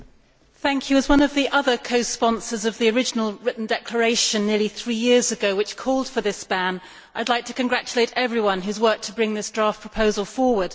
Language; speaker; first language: English; native; English